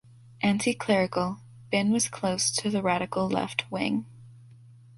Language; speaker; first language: English; native; English